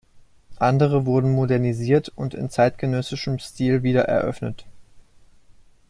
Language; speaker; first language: German; native; German